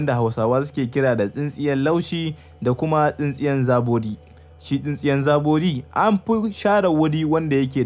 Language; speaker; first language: Hausa; native; Hausa